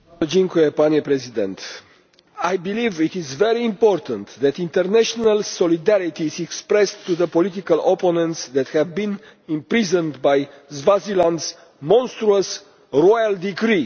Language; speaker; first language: English; non-native, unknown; Romanian